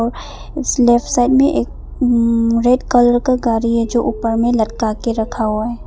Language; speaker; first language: Hindi; early bilingual, other home language; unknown